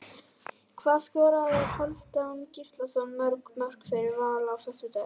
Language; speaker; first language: Icelandic; native; Icelandic